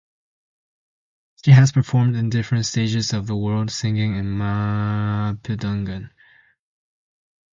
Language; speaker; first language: English; native; English